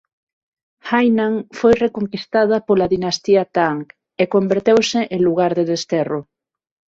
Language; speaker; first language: Galician; non-native, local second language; Spanish